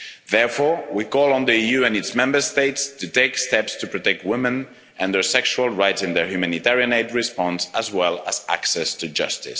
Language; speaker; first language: English; non-native, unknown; Spanish